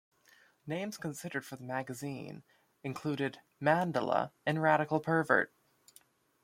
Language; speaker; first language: English; native; English